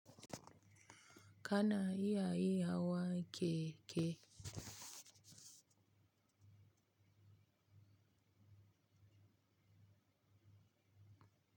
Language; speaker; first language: Hausa; native; Hausa